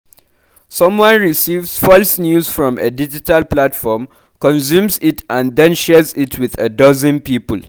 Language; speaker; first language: English; non-native, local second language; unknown